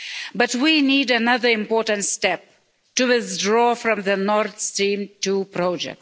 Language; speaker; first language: English; non-native, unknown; Lithuanian